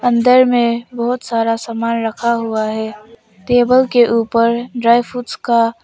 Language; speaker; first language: Hindi; non-native, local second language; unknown